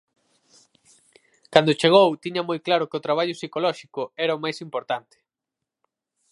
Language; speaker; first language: Galician; native; Galician